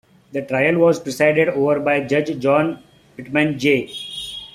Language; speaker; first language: English; non-native, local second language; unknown